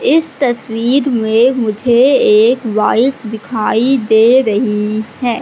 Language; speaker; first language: Hindi; native; Hindi